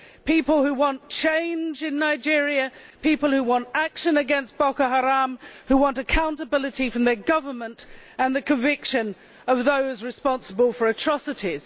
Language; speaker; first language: English; native; English